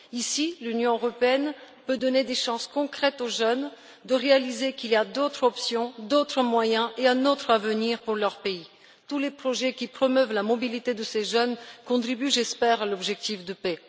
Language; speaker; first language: French; non-native, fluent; Bulgarian